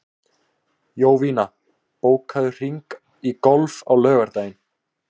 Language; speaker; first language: Icelandic; native; Icelandic